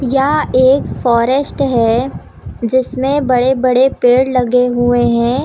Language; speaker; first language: Hindi; native; Hindi